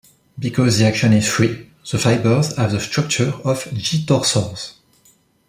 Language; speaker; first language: English; non-native, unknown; French